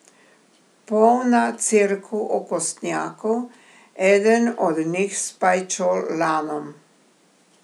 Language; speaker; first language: Slovenian; native; Slovenian